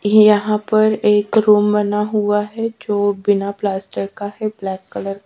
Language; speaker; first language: Hindi; native; Hindi